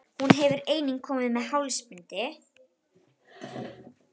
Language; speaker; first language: Icelandic; native; Icelandic